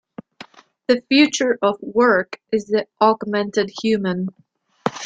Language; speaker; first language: English; non-native, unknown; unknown